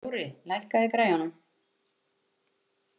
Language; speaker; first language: Icelandic; native; Icelandic